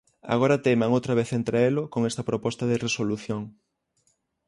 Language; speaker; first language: Galician; native; Galician